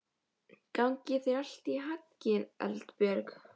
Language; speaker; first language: Icelandic; non-native, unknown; Polish